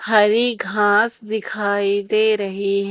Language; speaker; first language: Hindi; native; Hindi